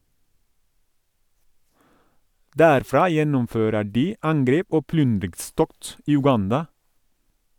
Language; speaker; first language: Norwegian; non-native, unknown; Turkish